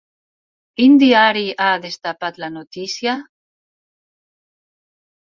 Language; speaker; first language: Catalan; non-native, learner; Spanish